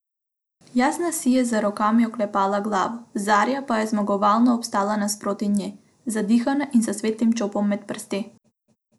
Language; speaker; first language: Slovenian; non-native, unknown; Macedonian